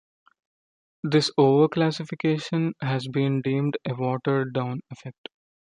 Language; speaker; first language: English; non-native, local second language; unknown